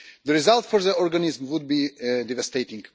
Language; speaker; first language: English; non-native, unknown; Russian